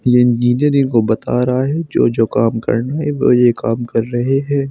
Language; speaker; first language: Hindi; native; Hindi